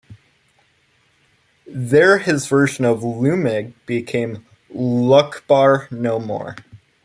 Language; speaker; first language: English; native; English